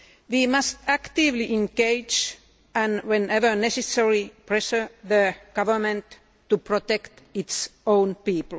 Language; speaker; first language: English; non-native, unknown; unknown